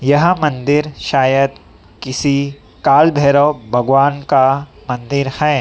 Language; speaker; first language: Hindi; native; Hindi